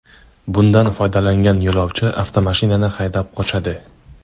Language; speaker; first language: Uzbek; native; Uzbek